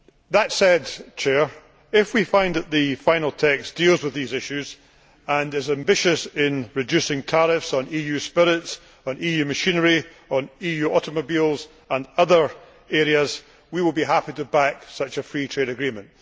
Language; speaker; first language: English; native; English